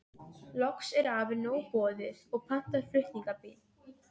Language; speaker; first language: Icelandic; non-native, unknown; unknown